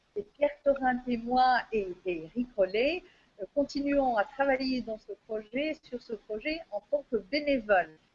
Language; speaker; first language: French; non-native, local second language; Arabic